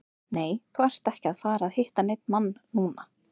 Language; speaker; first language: Icelandic; native; Icelandic